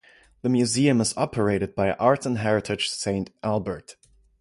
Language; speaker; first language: English; non-native, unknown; German